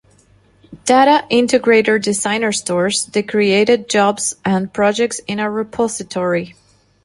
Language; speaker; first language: English; non-native, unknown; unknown